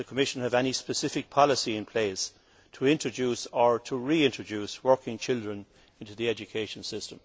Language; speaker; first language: English; native; English